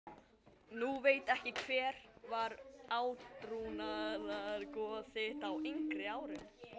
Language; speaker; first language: Icelandic; non-native, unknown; Chinese